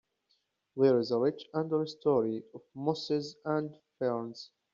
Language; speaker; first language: English; native; English